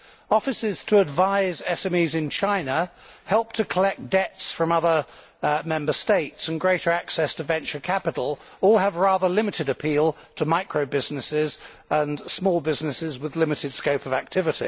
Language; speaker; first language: English; native; English